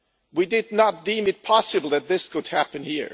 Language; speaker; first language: English; non-native, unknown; German